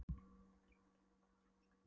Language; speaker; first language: Icelandic; non-native, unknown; Polish